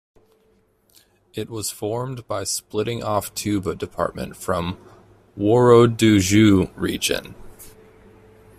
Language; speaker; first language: English; native; English